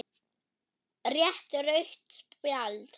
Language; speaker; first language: Icelandic; non-native, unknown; German